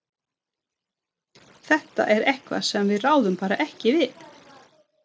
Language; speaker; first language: Icelandic; non-native, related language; Swedish